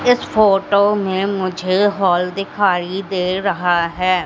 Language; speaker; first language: Hindi; native; Hindi